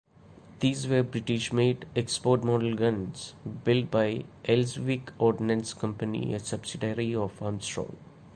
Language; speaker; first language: English; non-native, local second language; Malayalam